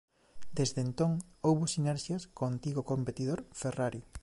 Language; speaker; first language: Galician; native; Galician